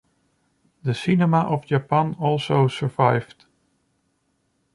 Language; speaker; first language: English; non-native, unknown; Dutch